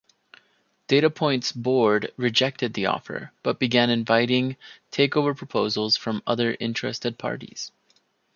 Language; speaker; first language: English; native; English